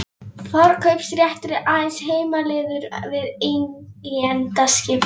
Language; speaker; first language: Icelandic; non-native, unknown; Polish